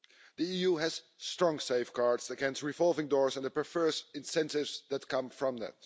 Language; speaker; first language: English; non-native, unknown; Dutch